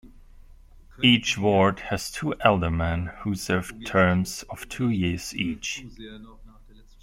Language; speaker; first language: English; non-native, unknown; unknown